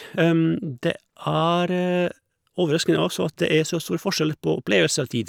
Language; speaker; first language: Norwegian; non-native, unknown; Croatian